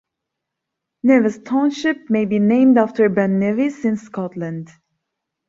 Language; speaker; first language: English; non-native, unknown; Turkish